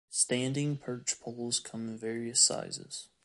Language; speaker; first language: English; native; English